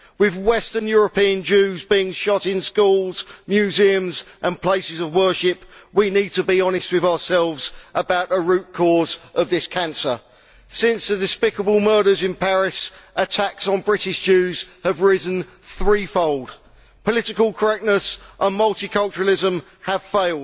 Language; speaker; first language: English; native; English